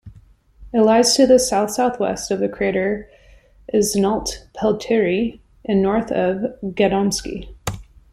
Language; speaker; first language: English; native; English